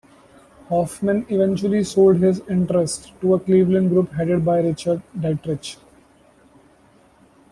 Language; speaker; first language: English; non-native, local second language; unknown